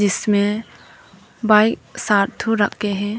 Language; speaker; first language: Hindi; non-native, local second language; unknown